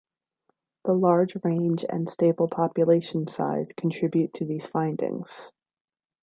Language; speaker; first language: English; native; English